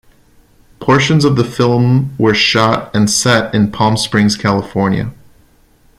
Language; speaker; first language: English; non-native, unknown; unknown